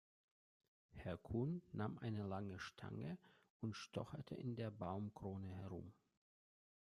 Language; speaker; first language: German; non-native, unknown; Russian